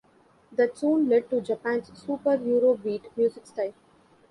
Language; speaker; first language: English; non-native, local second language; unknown